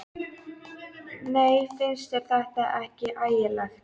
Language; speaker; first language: Icelandic; native; Icelandic